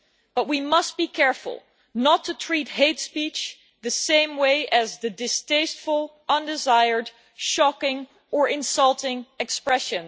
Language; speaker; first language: English; non-native, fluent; Dutch